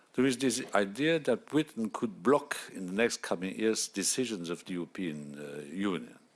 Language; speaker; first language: English; non-native, fluent; Luxembourgish